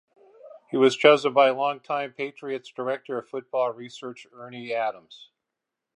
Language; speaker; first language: English; native; English